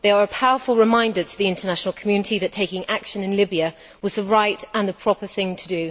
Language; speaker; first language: English; native; English